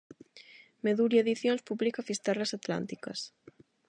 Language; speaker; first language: Galician; non-native, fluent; Spanish